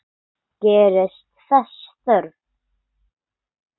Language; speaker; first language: Icelandic; non-native, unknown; English